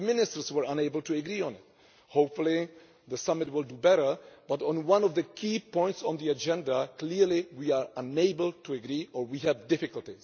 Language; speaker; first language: English; non-native, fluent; Czech